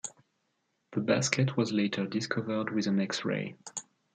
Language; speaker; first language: English; non-native, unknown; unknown